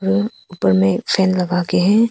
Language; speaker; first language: Hindi; non-native, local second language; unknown